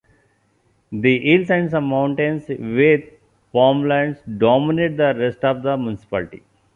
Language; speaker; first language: English; non-native, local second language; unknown